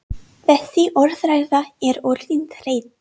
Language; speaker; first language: Icelandic; non-native, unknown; English